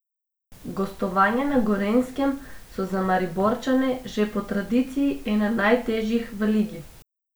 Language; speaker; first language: Slovenian; non-native, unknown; Macedonian